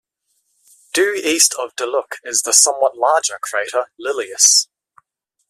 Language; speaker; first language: English; native; English